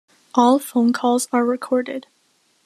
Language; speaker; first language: English; native; English